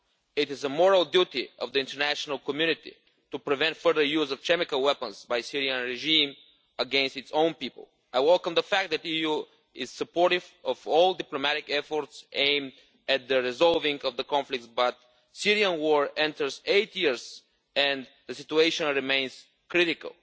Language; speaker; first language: English; non-native, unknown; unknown